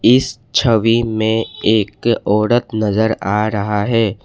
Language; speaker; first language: Hindi; non-native, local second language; Assamese